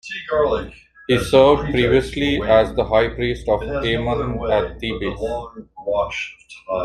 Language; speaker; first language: English; non-native, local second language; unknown